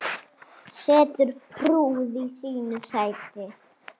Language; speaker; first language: Icelandic; native; Icelandic